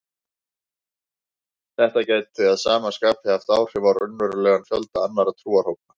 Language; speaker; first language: Icelandic; native; Icelandic